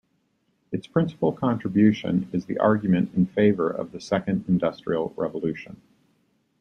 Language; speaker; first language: English; native; English